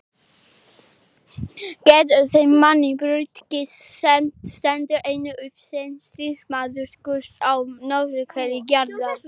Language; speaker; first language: Icelandic; native; Icelandic